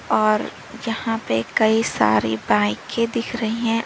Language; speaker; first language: Hindi; native; Hindi